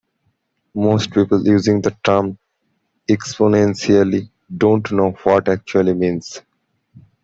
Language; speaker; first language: English; non-native, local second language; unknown